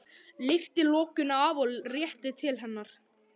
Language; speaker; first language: Icelandic; native; Icelandic